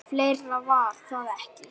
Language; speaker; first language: Icelandic; native; Icelandic